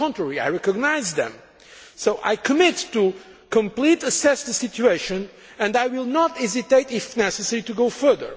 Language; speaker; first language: English; non-native, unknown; Portuguese